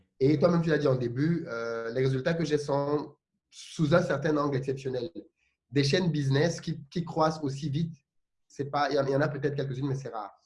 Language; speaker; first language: French; non-native, local second language; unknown